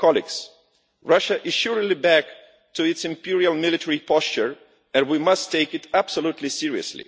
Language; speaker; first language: English; non-native, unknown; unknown